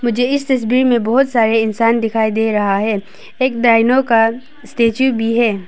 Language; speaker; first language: Hindi; non-native, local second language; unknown